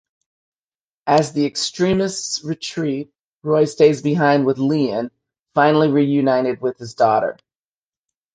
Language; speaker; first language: English; native; English